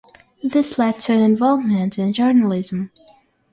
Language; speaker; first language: English; non-native, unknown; Russian